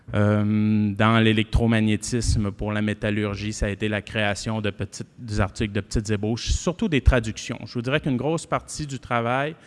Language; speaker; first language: French; native; French